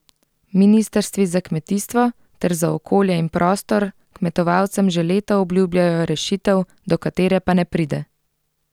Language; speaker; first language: Slovenian; native; Slovenian